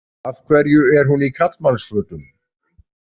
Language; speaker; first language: Icelandic; native; Icelandic